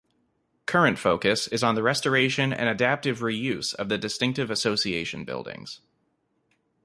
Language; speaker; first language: English; native; English